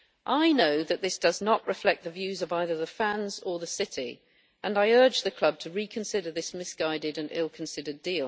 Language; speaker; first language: English; native; English